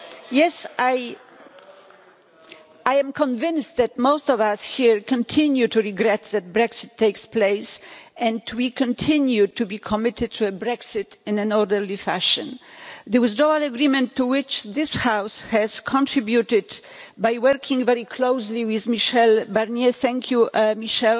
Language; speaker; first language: English; non-native, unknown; Polish